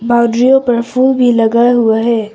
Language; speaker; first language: Hindi; non-native, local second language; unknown